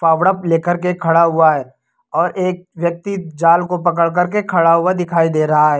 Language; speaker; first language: Hindi; native; Hindi